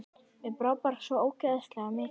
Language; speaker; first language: Icelandic; native; Icelandic